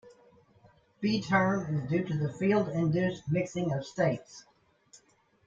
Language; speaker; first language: English; native; English